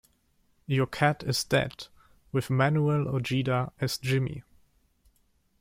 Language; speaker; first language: English; non-native, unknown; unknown